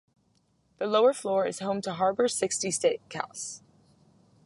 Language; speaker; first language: English; native; English